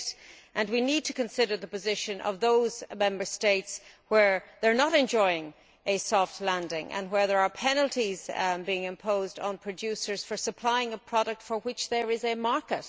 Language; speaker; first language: English; native; English